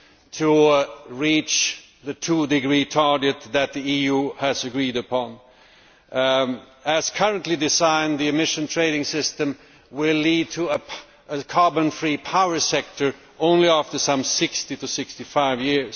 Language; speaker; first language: English; non-native, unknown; Swedish